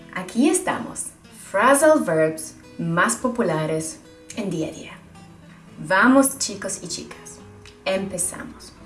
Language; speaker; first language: Spanish; native; Spanish